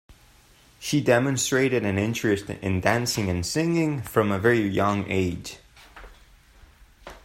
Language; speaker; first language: English; non-native, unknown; Spanish